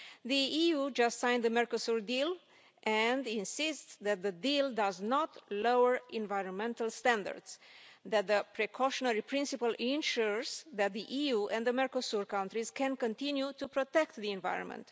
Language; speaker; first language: English; non-native, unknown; Romanian